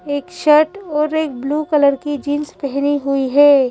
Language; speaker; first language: Hindi; native; Hindi